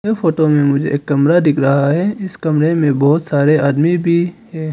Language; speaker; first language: Hindi; non-native, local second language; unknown